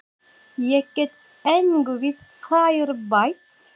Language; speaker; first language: Icelandic; non-native, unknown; Turkish